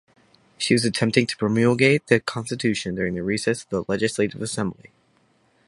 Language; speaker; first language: English; native; English